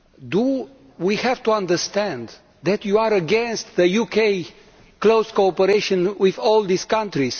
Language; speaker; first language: English; non-native, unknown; Romanian